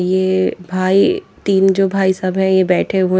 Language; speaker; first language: Hindi; native; Hindi